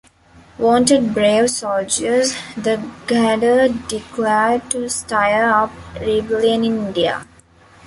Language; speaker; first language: English; non-native, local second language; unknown